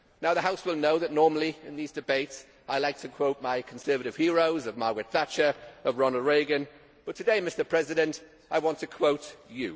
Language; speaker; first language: English; native; English